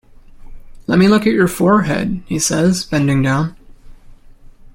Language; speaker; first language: English; native; English